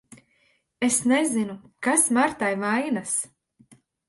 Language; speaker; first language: Latvian; native; Latvian